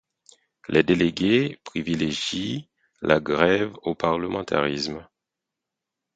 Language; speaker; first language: French; non-native, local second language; Haitian Creole